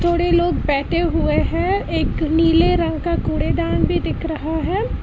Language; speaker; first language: Hindi; non-native, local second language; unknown